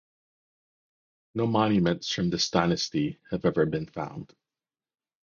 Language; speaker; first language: English; native; English